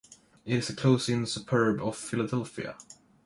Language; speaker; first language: English; non-native, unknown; Swedish